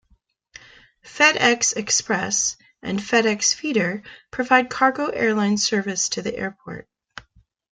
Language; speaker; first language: English; native; English